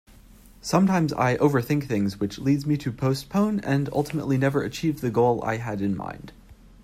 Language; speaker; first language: English; native; English